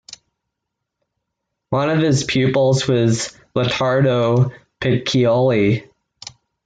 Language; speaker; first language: English; native; English